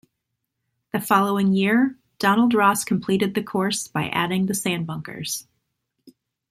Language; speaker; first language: English; native; English